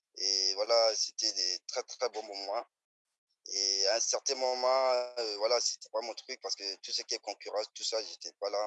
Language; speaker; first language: French; non-native, local second language; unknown